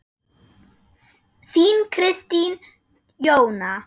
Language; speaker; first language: Icelandic; non-native, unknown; German